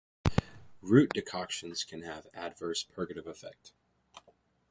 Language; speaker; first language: English; native; English